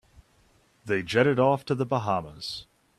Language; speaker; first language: English; native; English